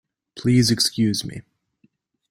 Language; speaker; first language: English; non-native, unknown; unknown